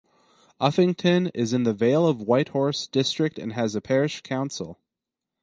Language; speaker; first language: English; native; English